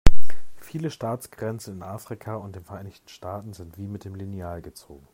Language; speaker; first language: German; native; German